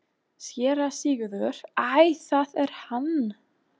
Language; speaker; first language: Icelandic; non-native, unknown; German